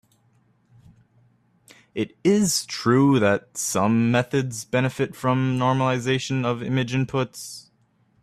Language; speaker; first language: English; native; English